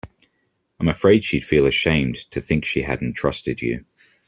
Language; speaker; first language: English; native; English